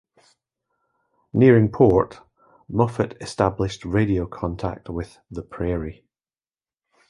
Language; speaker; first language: English; native; English